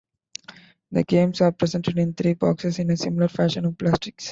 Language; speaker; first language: English; non-native, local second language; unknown